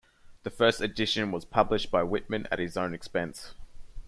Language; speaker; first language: English; native; English